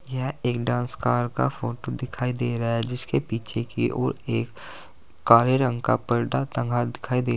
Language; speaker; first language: Hindi; native; Hindi